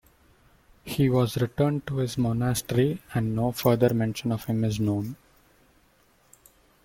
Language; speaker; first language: English; non-native, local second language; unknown